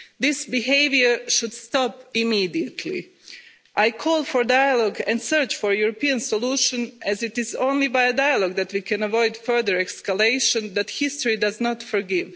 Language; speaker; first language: English; non-native, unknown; Croatian